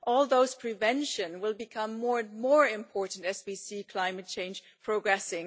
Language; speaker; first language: English; non-native, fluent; German